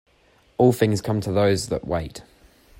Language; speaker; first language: English; native; English